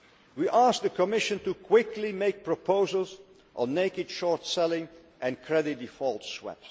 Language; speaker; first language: English; non-native, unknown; Dutch